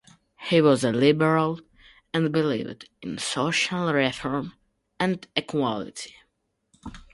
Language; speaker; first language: English; non-native, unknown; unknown